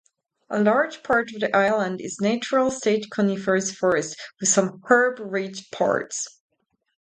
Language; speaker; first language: English; non-native, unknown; Italian